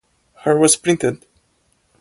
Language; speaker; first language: English; native; English